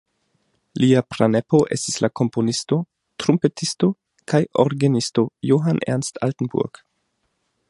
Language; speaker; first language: Esperanto; non-native, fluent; German